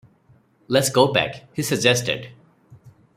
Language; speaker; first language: English; non-native, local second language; Odia